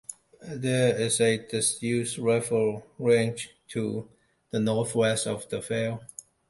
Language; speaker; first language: English; non-native, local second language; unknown